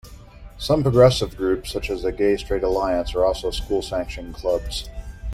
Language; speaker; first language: English; native; English